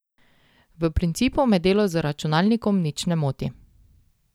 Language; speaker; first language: Slovenian; native; Slovenian